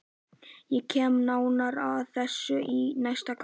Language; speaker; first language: Icelandic; native; Icelandic